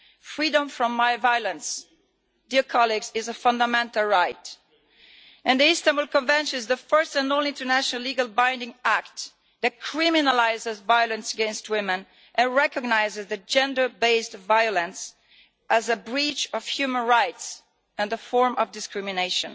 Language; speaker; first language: English; non-native, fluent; Italian